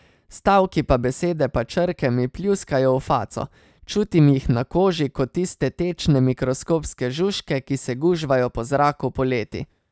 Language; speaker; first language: Slovenian; native; Slovenian